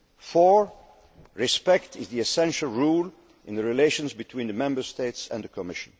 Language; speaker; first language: English; non-native, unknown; Dutch